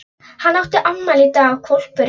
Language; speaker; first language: Icelandic; non-native, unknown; Polish